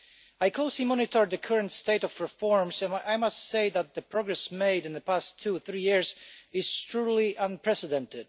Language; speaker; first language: English; non-native, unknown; Polish